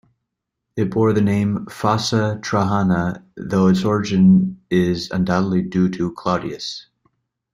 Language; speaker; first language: English; native; English